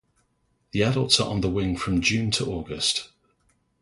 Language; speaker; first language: English; native; English